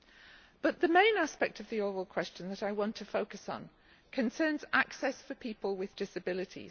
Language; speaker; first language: English; native; English